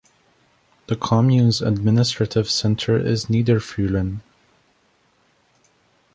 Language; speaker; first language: English; native; English